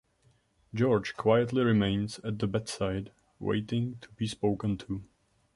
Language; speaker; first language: English; non-native, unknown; Czech